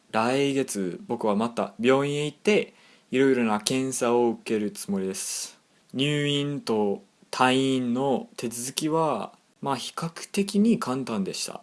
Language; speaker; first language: Japanese; non-native, fluent; English